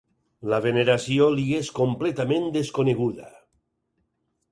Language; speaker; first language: Catalan; native; Catalan